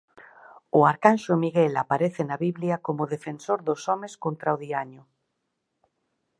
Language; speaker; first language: Galician; native; Galician